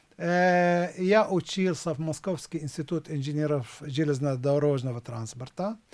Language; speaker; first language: Russian; non-native, fluent; Arabic